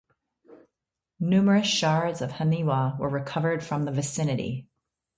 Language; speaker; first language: English; native; English